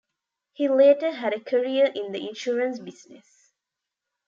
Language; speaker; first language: English; non-native, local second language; Tamil